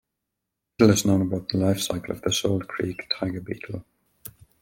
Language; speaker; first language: English; non-native, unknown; German